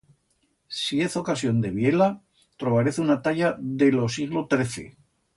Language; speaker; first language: Aragonese; native; Aragonese